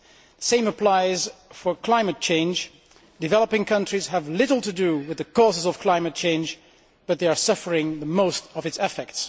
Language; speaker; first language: English; non-native, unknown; Dutch